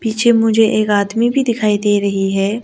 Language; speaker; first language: Hindi; non-native, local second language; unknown